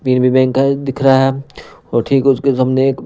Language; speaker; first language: Hindi; non-native, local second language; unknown